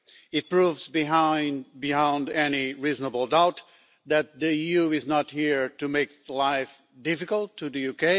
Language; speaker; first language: English; non-native, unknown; Portuguese